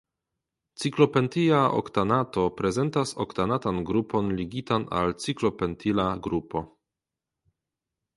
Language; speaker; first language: Esperanto; non-native, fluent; Polish